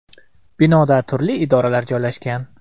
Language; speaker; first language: Uzbek; non-native, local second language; Kara-Kalpak